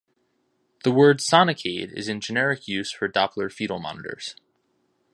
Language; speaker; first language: English; native; English